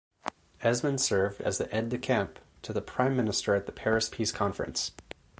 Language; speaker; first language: English; native; English